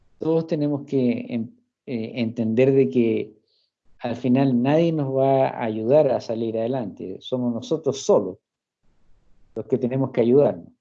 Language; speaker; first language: Spanish; early bilingual, heritage; Spanish